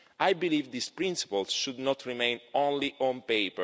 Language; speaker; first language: English; non-native, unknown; Italian